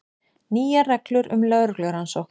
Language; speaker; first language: Icelandic; native; Icelandic